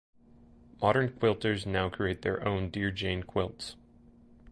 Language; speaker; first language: English; native; English